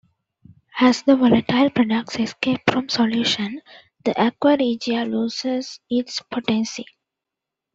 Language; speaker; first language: English; non-native, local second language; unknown